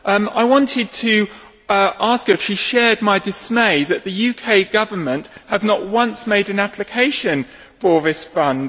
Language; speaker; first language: English; native; English